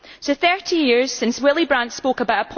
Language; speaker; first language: English; native; English